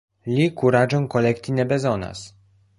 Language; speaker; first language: Esperanto; non-native, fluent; Polish